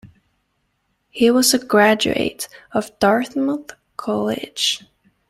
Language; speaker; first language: English; native; English